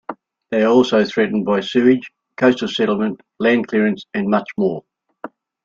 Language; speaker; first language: English; native; English